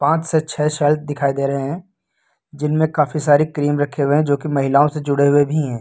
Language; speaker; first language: Hindi; native; Hindi